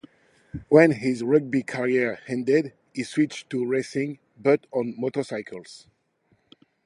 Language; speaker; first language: English; non-native, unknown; French